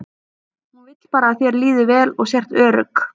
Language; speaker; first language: Icelandic; native; Icelandic